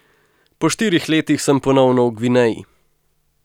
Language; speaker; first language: Slovenian; native; Slovenian